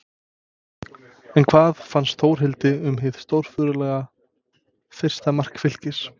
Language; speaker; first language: Icelandic; non-native, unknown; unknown